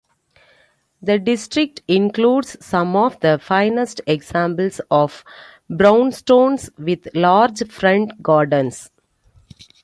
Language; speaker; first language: English; non-native, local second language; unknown